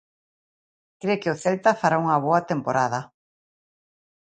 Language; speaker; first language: Galician; native; Galician